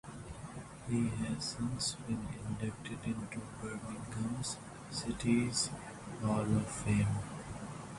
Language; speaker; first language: English; non-native, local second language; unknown